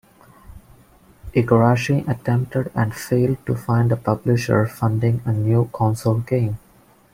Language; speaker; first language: English; non-native, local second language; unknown